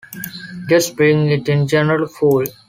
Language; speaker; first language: English; non-native, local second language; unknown